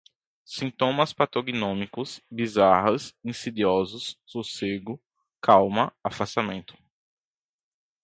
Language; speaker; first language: Portuguese; native; Portuguese